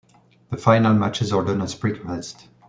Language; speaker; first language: English; non-native, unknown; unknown